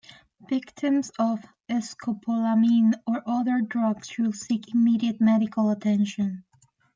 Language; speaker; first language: English; native; English